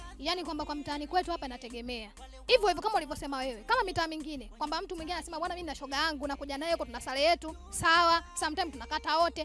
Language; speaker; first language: Swahili; native; Swahili